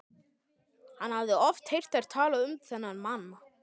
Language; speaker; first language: Icelandic; native; Icelandic